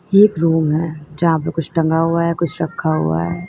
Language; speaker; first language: Hindi; native; Hindi